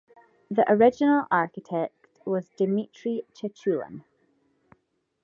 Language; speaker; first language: English; native; English